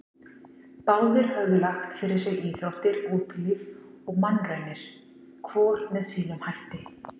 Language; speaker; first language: Icelandic; native; Icelandic